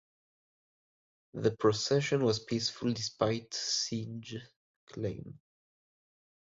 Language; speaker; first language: English; non-native, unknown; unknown